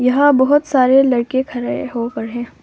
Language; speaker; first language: Hindi; non-native, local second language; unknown